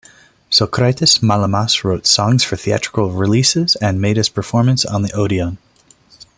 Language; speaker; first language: English; non-native, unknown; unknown